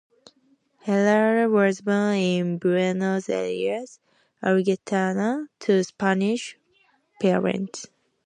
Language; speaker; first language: English; native; English